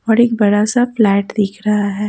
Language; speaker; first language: Hindi; native; Hindi